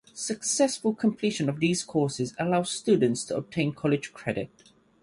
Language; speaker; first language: English; native; English